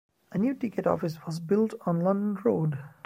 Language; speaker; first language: English; non-native, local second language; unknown